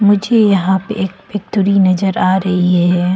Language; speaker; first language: Hindi; non-native, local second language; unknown